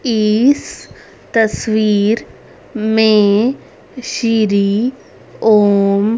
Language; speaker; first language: Hindi; native; Hindi